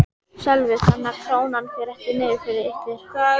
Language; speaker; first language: Icelandic; native; Icelandic